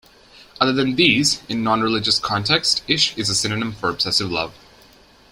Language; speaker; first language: English; native; English